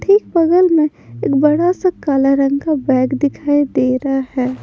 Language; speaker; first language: Hindi; non-native, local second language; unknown